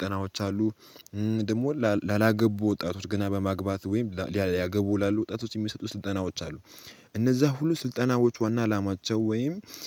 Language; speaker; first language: Amharic; native; Amharic